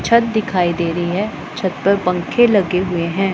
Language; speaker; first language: Hindi; non-native, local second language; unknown